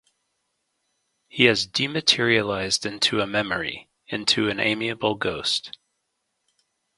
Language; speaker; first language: English; native; English